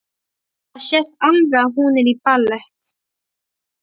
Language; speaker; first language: Icelandic; non-native, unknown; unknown